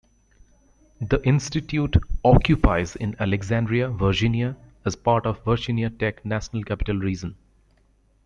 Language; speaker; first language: English; native; English